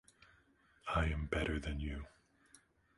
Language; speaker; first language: English; native; English